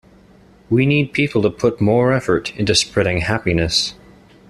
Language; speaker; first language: English; native; English